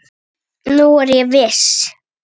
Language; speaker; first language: Icelandic; native; Icelandic